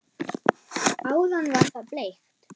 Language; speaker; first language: Icelandic; non-native, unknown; German